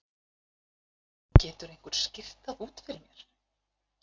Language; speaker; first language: Icelandic; native; Icelandic